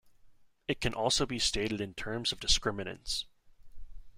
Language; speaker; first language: English; native; English